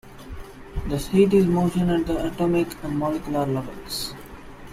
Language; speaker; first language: English; non-native, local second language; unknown